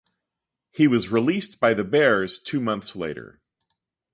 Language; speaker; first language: English; native; English